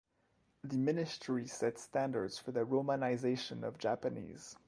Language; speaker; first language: English; non-native, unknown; French